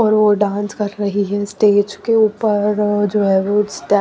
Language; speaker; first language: Hindi; non-native, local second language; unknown